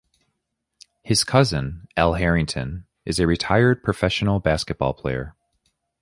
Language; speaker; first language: English; native; English